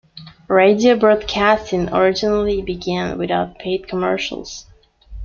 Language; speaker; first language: English; non-native, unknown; Spanish